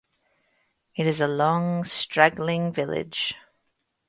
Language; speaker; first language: English; native; English